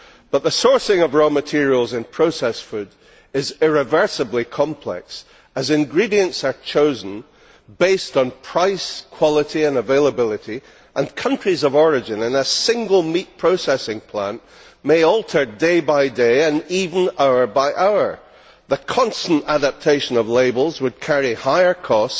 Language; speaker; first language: English; native; English